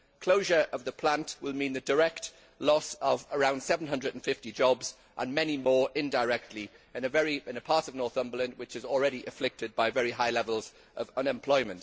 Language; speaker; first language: English; native; English